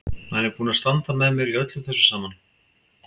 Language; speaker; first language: Icelandic; native; Icelandic